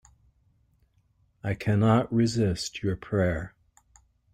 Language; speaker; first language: English; native; English